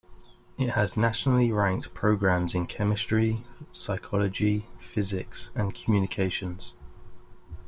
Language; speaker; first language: English; native; English